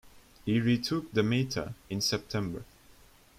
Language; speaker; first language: English; non-native, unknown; Turkish